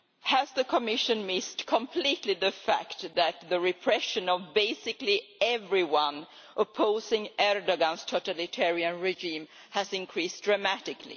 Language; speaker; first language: English; non-native, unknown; Swedish